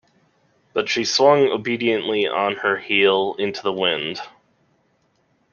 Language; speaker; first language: English; native; English